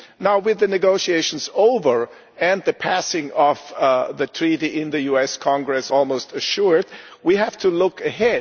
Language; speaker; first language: English; non-native, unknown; German